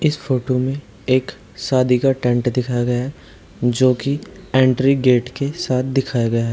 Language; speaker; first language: Hindi; native; Hindi